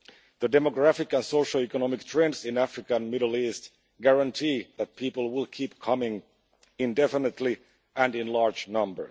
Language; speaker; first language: English; non-native, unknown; Finnish